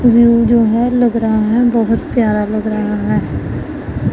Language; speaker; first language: Hindi; non-native, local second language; Punjabi